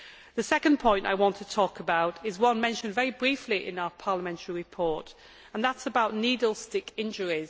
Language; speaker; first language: English; native; English